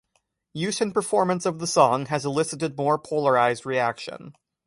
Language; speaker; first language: English; native; English